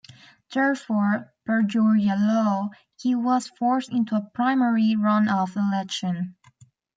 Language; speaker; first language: English; native; English